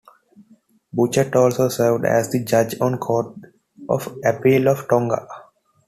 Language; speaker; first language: English; non-native, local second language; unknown